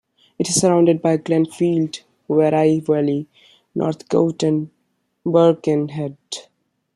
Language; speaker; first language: English; non-native, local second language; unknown